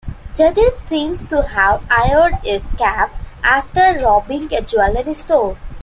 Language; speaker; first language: English; non-native, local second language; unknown